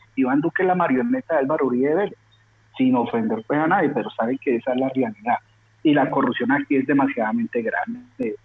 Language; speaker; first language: Spanish; native; Spanish